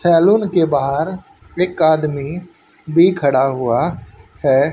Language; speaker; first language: Hindi; native; Hindi